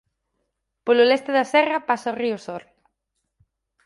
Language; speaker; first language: Galician; native; Galician